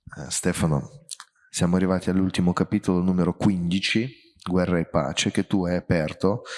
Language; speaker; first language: Italian; non-native, fluent; Romanian